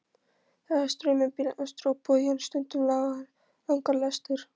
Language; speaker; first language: Icelandic; non-native, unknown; Polish